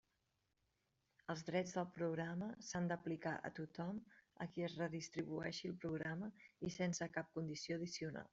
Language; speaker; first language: Catalan; native; Catalan